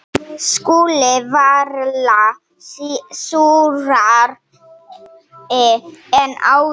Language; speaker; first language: Icelandic; non-native, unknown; Slovenian